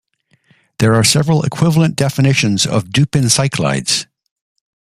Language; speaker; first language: English; native; English